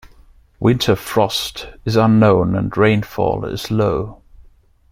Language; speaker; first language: English; non-native, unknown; German